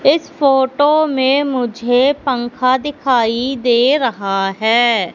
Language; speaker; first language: Hindi; native; Hindi